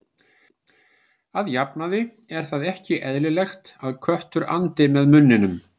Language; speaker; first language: Icelandic; native; Icelandic